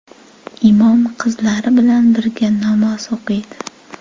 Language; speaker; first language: Uzbek; native; Uzbek